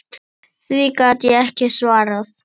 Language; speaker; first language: Icelandic; native; Icelandic